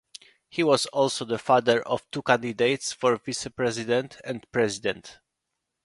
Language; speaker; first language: English; non-native, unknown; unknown